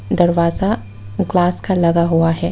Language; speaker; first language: Hindi; non-native, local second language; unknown